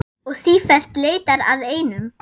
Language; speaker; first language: Icelandic; non-native, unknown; German